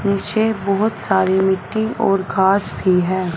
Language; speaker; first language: Hindi; non-native, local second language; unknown